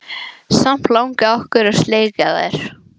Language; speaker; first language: Icelandic; non-native, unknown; English